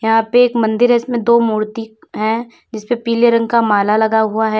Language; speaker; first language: Hindi; native; Hindi